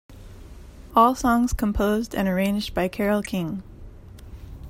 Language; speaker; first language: English; native; English